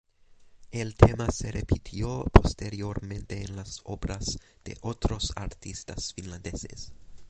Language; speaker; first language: Spanish; non-native, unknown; English